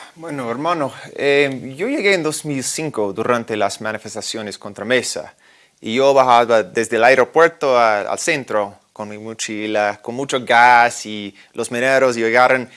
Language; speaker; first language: Spanish; non-native, fluent; English